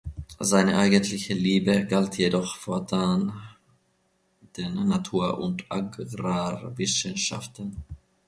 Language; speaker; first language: German; non-native, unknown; Finnish